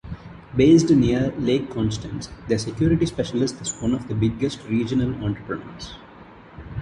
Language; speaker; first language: English; non-native, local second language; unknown